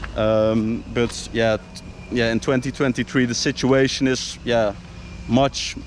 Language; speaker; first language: English; non-native, fluent; Dutch